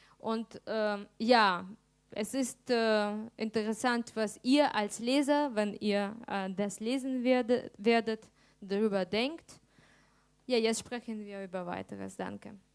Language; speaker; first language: German; non-native, fluent; Ukrainian